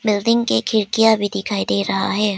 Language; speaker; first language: Hindi; non-native, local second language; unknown